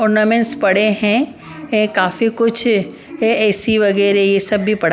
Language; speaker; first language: Hindi; non-native, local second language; Punjabi